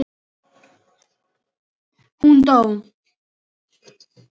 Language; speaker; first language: Icelandic; non-native, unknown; Filipino